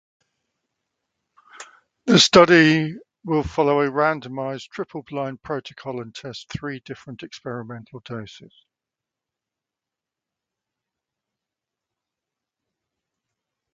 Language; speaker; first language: English; native; English